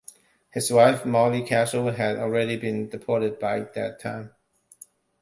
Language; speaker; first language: English; non-native, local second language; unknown